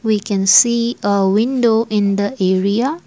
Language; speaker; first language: English; non-native, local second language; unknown